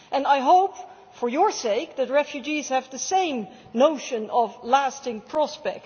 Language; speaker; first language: English; non-native, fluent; Dutch